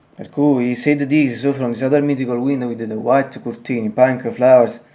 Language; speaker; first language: English; non-native, learner; Italian